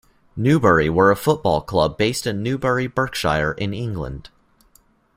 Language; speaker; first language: English; native; English